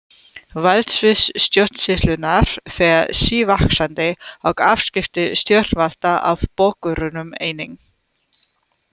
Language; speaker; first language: Icelandic; non-native, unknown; German